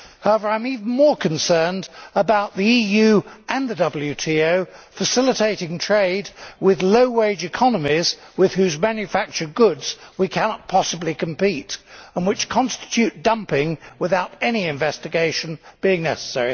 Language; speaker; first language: English; native; English